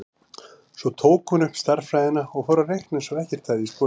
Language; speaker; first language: Icelandic; native; Icelandic